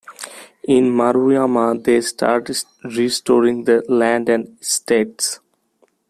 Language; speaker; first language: English; non-native, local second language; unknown